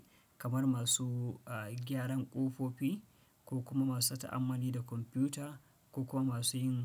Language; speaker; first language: Hausa; non-native, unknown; Fula